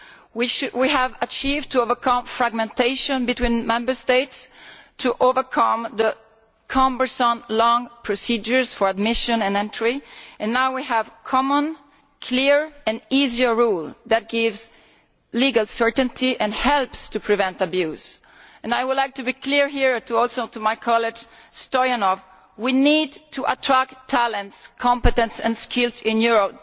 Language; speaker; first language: English; non-native, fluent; Italian